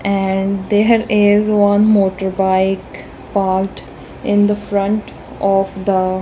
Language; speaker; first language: English; non-native, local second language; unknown